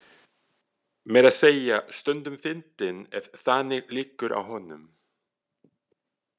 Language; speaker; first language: Icelandic; non-native, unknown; French